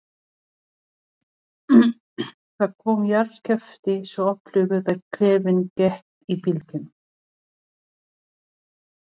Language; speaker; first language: Icelandic; non-native, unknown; Filipino